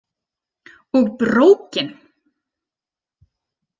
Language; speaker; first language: Icelandic; native; Icelandic